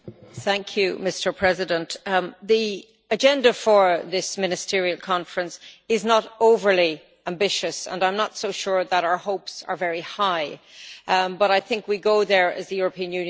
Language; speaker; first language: English; native; English